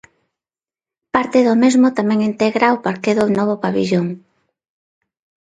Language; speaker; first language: Galician; non-native, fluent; Spanish